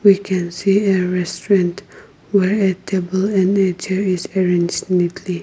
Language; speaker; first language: English; non-native, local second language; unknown